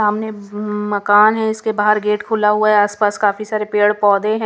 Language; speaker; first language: Hindi; non-native, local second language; Punjabi